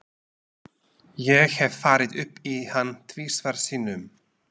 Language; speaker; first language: Icelandic; non-native, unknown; Slovak